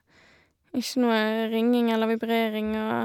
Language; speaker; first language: Norwegian; native; Norwegian